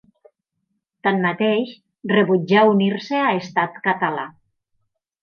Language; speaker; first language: Catalan; native; Catalan